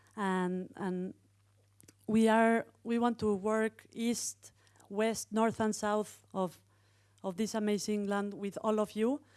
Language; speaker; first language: English; non-native, fluent; Spanish